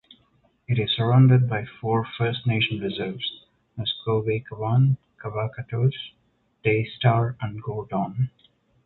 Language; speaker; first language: English; non-native, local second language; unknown